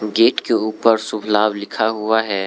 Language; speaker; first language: Hindi; non-native, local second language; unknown